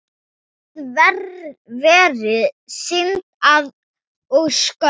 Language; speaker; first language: Icelandic; non-native, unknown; Thai